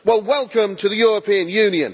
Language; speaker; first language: English; native; English